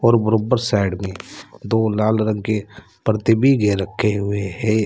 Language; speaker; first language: Hindi; native; Hindi